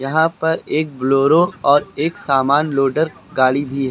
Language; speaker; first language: Hindi; native; Hindi